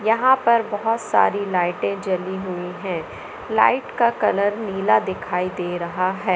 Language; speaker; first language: Hindi; native; Hindi